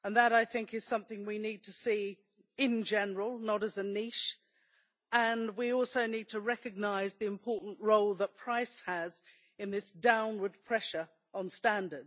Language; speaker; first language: English; native; English